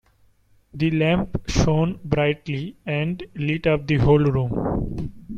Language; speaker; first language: English; non-native, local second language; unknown